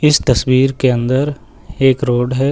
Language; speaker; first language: Hindi; native; Hindi